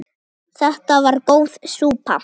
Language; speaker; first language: Icelandic; native; Icelandic